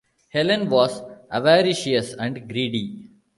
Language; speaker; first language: English; non-native, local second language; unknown